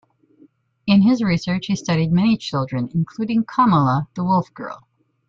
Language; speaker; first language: English; native; English